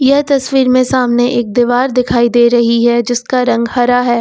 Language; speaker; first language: Hindi; native; Hindi